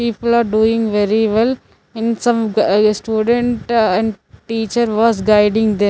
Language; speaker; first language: English; non-native, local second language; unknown